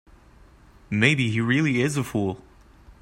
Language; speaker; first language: English; native; English